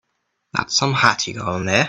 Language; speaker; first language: English; native; English